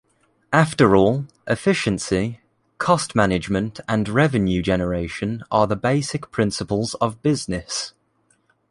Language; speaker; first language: English; native; English